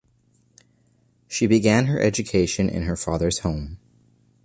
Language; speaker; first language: English; native; English